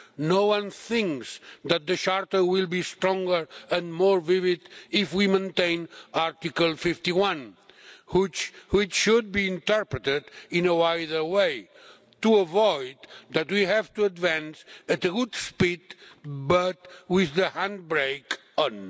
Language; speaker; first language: English; non-native, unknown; Catalan